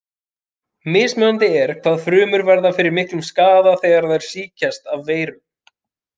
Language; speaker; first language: Icelandic; native; Icelandic